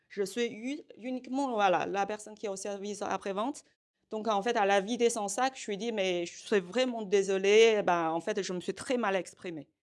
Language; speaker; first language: French; non-native, fluent; Chinese